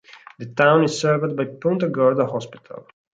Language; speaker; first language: English; non-native, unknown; Italian